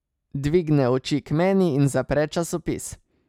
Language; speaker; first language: Slovenian; native; Slovenian